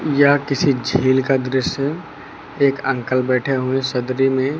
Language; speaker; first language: Hindi; native; Hindi